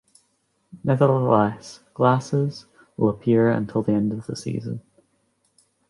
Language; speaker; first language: English; native; English